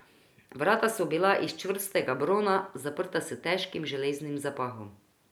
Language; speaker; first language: Slovenian; non-native, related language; Croatian